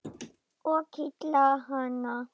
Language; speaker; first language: Icelandic; non-native, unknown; German